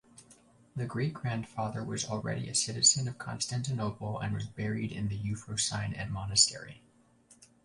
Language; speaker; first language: English; native; English